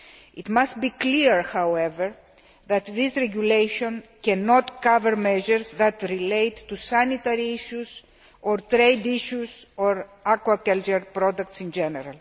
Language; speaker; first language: English; non-native, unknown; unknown